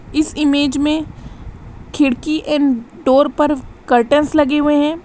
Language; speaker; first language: Hindi; native; Hindi